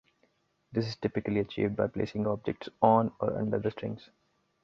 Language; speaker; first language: English; non-native, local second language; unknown